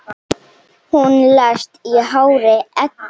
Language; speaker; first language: Icelandic; non-native, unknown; Slovenian